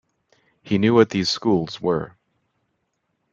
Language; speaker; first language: English; native; English